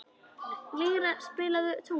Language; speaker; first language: Icelandic; native; Icelandic